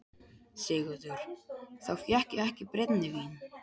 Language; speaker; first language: Icelandic; non-native, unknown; Polish